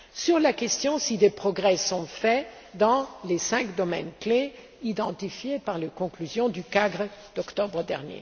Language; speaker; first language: French; non-native, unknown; German